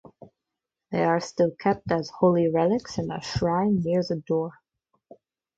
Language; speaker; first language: English; non-native, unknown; Russian